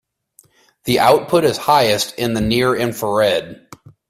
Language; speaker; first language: English; native; English